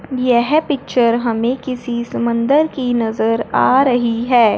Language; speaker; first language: Hindi; non-native, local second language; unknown